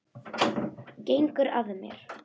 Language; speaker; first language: Icelandic; non-native, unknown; Russian